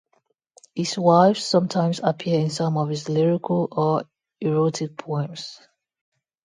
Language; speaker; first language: English; non-native, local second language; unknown